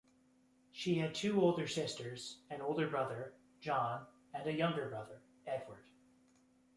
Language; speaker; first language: English; native; English